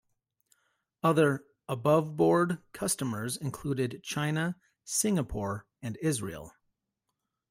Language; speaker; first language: English; native; English